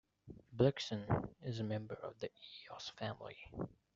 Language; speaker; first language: English; non-native, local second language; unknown